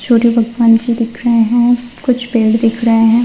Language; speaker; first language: Hindi; non-native, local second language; Gujarati